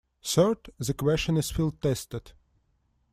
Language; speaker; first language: English; non-native, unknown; Russian